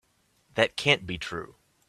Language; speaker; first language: English; native; English